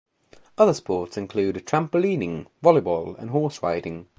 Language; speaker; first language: English; native; English